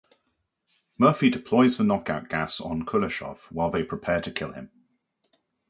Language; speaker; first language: English; native; English